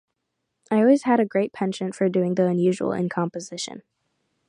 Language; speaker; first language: English; native; English